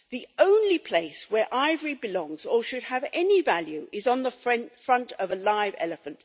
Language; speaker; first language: English; native; English